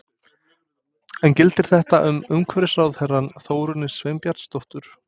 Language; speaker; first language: Icelandic; non-native, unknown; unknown